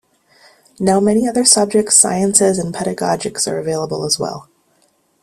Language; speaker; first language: English; native; English